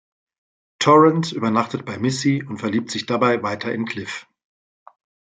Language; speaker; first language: German; native; German